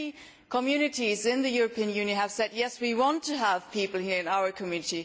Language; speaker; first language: English; non-native, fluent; German